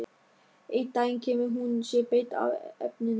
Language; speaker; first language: Icelandic; non-native, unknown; German